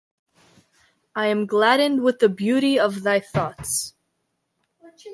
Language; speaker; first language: English; native; English